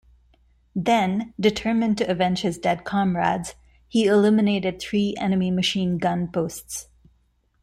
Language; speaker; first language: English; non-native, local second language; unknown